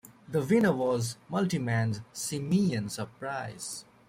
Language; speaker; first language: English; native; English